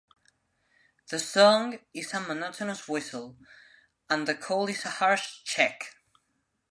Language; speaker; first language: English; non-native, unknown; Spanish